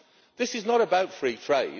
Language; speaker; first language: English; native; English